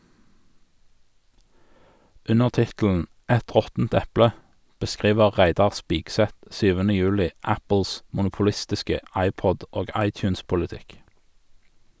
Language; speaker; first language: Norwegian; native; Norwegian